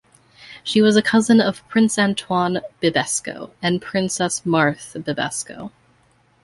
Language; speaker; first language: English; native; English